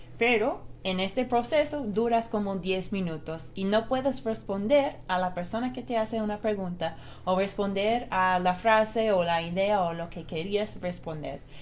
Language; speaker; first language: Spanish; non-native, fluent; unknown